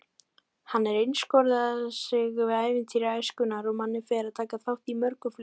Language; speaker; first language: Icelandic; native; Icelandic